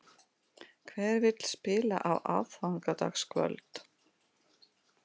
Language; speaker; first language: Icelandic; non-native, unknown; Russian